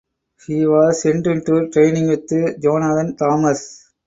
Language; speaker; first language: English; non-native, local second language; Tamil